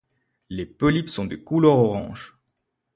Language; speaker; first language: French; non-native, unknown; Spanish